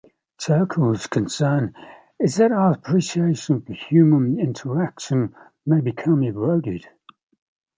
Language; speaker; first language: English; native; English